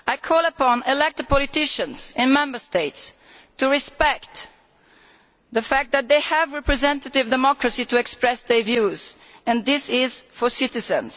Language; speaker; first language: English; non-native, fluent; Italian